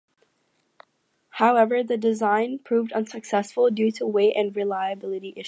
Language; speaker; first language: English; native; English